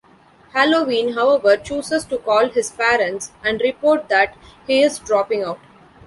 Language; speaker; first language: English; non-native, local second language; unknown